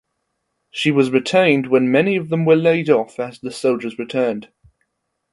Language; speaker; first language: English; non-native, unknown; German